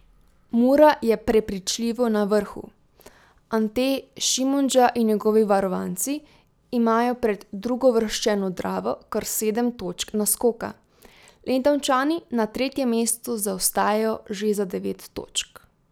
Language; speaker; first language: Slovenian; native; Slovenian